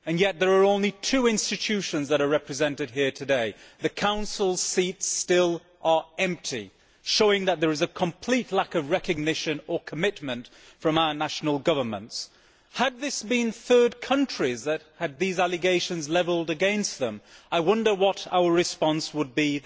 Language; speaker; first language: English; native; English